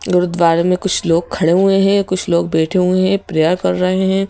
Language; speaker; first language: Hindi; native; Hindi